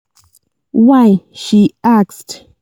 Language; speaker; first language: English; non-native, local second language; Yoruba